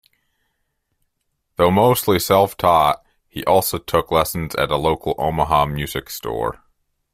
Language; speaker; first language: English; native; English